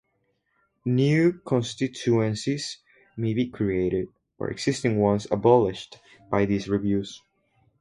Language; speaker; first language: English; non-native, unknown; Spanish